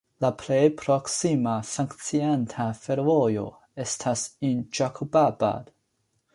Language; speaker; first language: Esperanto; non-native, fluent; Chinese